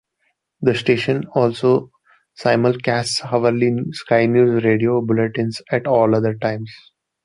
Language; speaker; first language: English; non-native, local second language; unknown